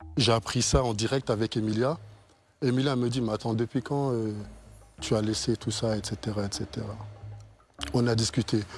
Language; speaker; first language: French; early bilingual, other home language; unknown